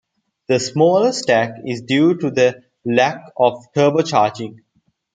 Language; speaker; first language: English; non-native, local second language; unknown